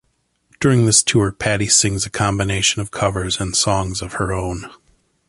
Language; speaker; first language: English; native; English